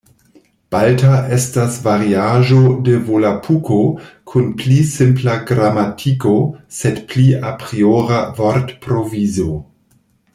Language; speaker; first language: Esperanto; non-native, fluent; German